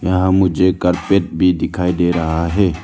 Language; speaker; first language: Hindi; non-native, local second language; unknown